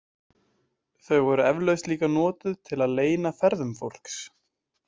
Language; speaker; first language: Icelandic; native; Icelandic